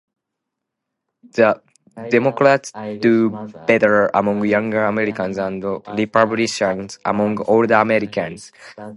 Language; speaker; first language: English; non-native, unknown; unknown